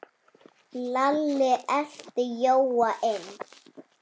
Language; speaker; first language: Icelandic; native; Icelandic